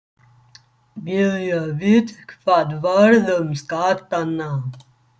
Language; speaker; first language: Icelandic; non-native, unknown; English